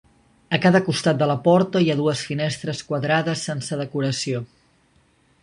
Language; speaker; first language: Catalan; native; Catalan